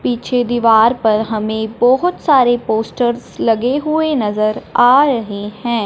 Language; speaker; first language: Hindi; non-native, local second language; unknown